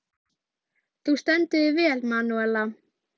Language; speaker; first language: Icelandic; native; Icelandic